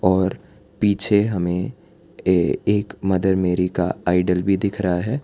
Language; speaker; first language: Hindi; non-native, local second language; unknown